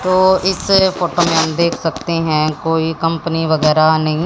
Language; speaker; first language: Hindi; native; Hindi